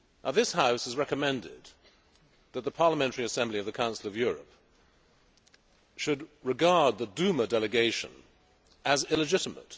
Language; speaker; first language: English; native; English